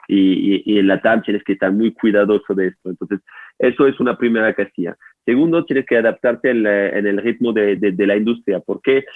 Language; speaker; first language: Spanish; non-native, fluent; French